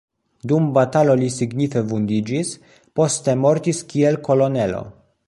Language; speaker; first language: Esperanto; non-native, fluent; Polish